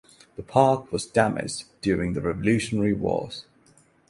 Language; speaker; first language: English; non-native, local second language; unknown